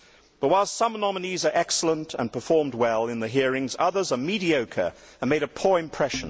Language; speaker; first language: English; native; English